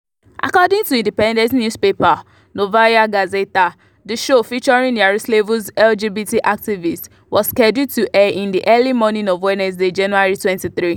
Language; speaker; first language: English; non-native, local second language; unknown